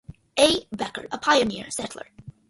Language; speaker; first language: English; early bilingual, other home language; Malayalam